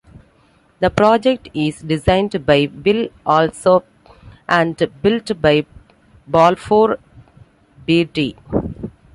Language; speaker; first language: English; non-native, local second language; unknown